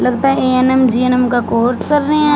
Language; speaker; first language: Hindi; non-native, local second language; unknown